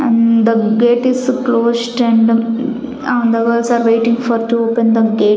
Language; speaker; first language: English; non-native, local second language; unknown